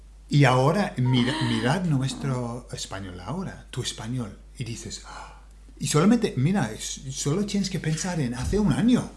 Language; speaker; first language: Spanish; non-native, fluent; English